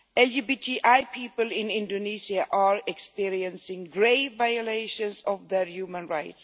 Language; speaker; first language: English; non-native, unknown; Swedish